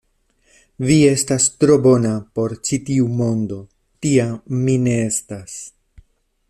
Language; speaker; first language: Esperanto; non-native, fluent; Spanish